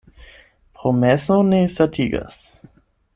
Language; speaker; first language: Esperanto; non-native, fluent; German